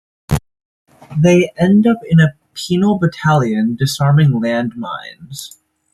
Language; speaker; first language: English; native; English